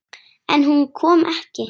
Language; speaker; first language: Icelandic; native; Icelandic